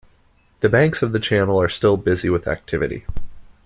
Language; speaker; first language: English; native; English